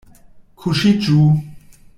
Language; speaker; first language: Esperanto; non-native, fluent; German